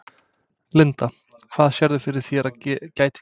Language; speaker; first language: Icelandic; non-native, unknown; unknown